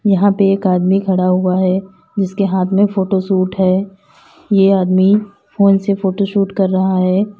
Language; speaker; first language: Hindi; native; Hindi